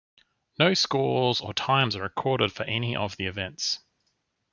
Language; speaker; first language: English; native; English